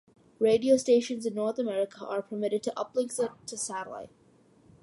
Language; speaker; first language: English; early bilingual, other home language; Malayalam